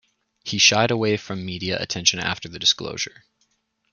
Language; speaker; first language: English; native; English